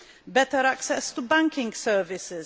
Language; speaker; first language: English; non-native, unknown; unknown